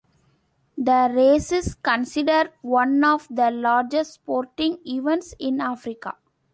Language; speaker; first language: English; non-native, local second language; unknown